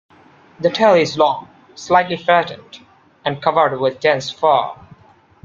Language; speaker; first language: English; non-native, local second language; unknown